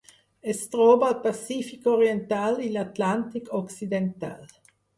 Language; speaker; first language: Catalan; non-native, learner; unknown